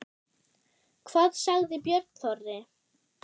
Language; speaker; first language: Icelandic; non-native, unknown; German